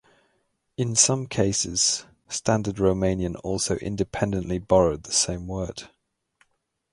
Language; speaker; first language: English; native; English